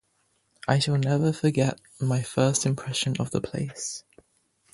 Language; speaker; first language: English; native; English